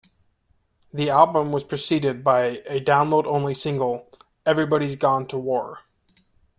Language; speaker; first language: English; native; English